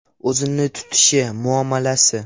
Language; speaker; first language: Uzbek; non-native, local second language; Russian